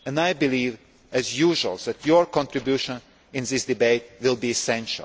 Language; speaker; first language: English; non-native, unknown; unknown